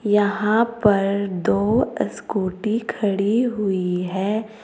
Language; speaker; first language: Hindi; native; Hindi